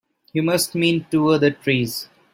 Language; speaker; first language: English; non-native, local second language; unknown